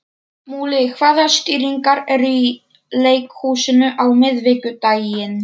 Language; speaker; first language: Icelandic; non-native, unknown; Polish